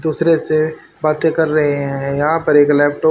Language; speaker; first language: Hindi; native; Hindi